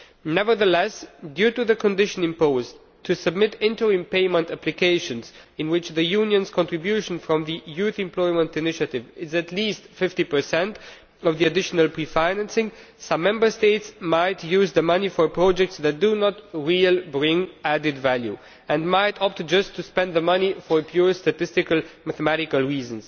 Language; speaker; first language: English; non-native, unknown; Romanian